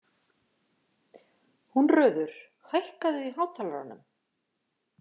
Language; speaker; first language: Icelandic; native; Icelandic